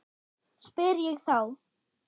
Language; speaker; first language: Icelandic; non-native, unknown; German